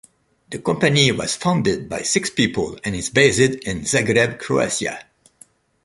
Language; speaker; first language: English; non-native, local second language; French